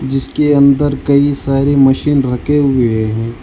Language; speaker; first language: Hindi; non-native, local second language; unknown